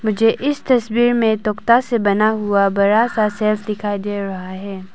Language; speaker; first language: Hindi; non-native, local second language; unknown